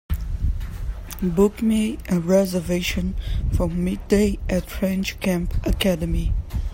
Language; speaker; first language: English; native; English